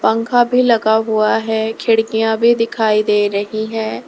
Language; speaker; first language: Hindi; native; Hindi